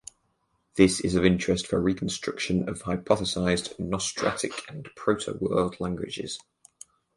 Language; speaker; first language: English; native; English